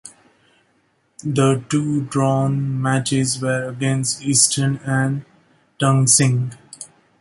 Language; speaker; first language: English; non-native, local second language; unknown